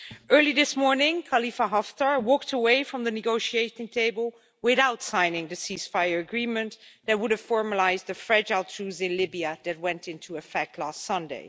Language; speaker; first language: English; non-native, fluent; Dutch